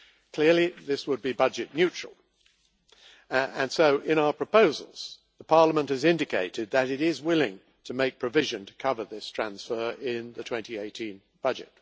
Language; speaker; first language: English; native; English